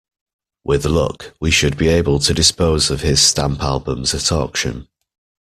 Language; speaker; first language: English; native; English